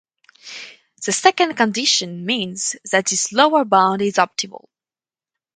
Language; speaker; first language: English; non-native, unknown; French